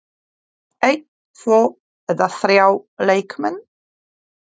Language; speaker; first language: Icelandic; non-native, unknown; Polish